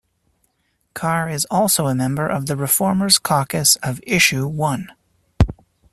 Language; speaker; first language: English; native; English